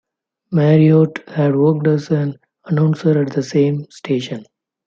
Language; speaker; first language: English; non-native, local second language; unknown